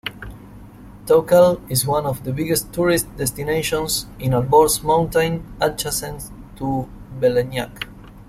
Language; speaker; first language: English; non-native, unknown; Spanish